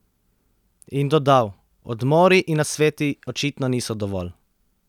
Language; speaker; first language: Slovenian; native; Slovenian